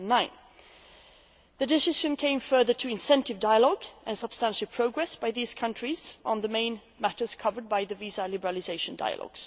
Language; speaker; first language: English; non-native, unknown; Swedish